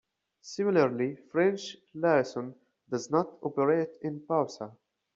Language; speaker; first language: English; native; English